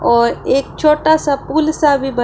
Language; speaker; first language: Hindi; non-native, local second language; Punjabi